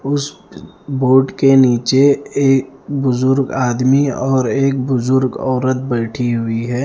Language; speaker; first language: Hindi; non-native, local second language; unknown